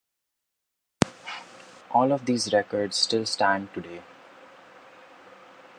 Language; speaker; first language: English; non-native, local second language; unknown